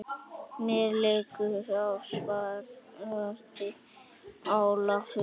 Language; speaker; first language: Icelandic; native; Icelandic